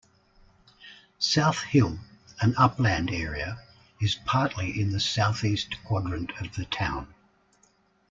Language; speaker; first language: English; native; English